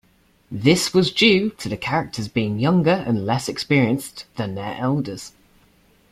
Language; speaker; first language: English; native; English